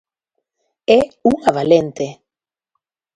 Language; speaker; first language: Galician; native; Galician